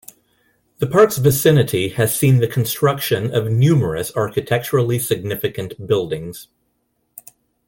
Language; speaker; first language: English; non-native, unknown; Spanish